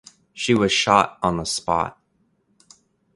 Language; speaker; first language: English; native; English